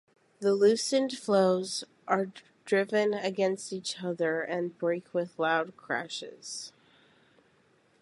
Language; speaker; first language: English; native; English